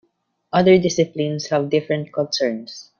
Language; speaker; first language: English; non-native, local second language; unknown